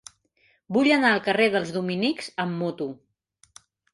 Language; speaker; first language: Catalan; native; Catalan